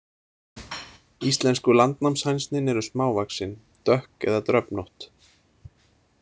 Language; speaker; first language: Icelandic; native; Icelandic